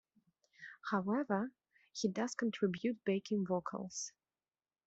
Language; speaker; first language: English; non-native, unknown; Russian